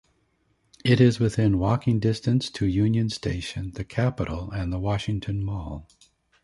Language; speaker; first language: English; native; English